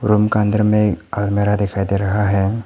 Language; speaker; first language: Hindi; non-native, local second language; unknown